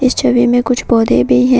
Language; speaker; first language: Hindi; non-native, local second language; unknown